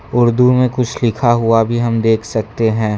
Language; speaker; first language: Hindi; non-native, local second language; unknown